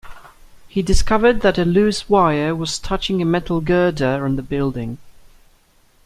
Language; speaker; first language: English; native; English